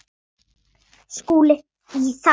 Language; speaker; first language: Icelandic; native; Icelandic